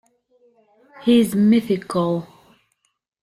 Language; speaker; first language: English; native; English